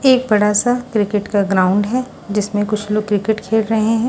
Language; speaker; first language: Hindi; non-native, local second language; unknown